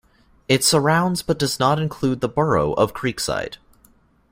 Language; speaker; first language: English; native; English